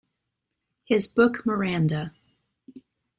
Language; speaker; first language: English; native; English